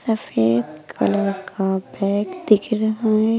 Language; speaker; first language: Hindi; native; Hindi